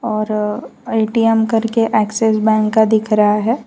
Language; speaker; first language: Hindi; non-native, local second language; Gujarati